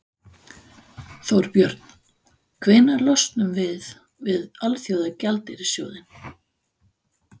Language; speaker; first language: Icelandic; non-native, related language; Danish